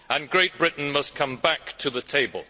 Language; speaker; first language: English; native; English